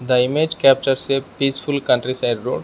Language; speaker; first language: English; non-native, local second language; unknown